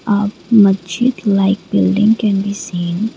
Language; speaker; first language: English; non-native, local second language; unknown